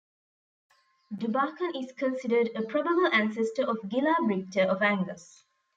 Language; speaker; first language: English; non-native, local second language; Tamil